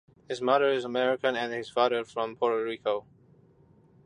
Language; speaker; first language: English; non-native, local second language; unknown